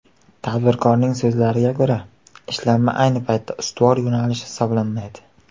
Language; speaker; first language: Uzbek; native; Uzbek